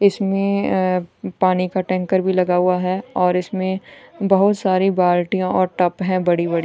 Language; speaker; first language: Hindi; non-native, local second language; Punjabi